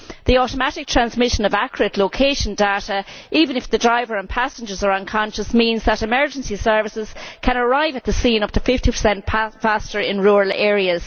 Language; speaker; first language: English; native; English